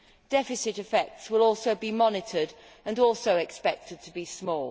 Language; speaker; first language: English; native; English